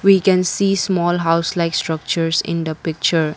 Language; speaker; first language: English; non-native, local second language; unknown